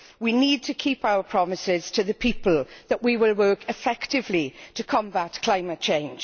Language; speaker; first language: English; native; English